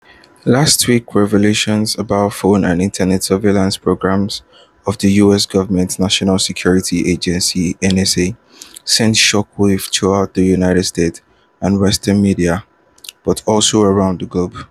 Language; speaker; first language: English; non-native, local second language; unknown